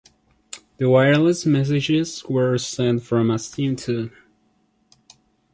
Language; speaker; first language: English; non-native, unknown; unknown